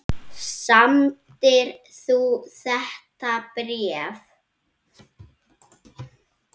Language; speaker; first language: Icelandic; native; Icelandic